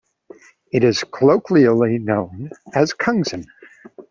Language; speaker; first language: English; native; English